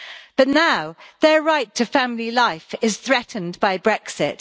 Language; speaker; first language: English; native; English